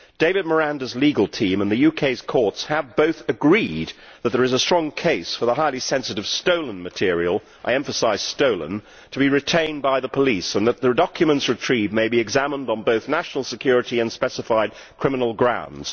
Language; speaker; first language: English; native; English